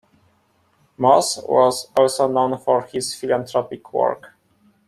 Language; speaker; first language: English; non-native, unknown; Polish